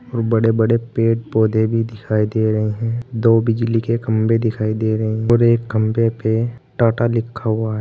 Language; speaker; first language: Hindi; native; Hindi